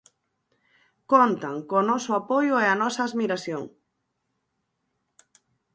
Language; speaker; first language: Galician; native; Galician